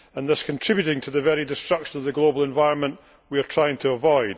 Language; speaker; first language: English; native; English